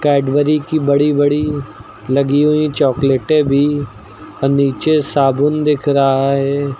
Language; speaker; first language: Hindi; native; Hindi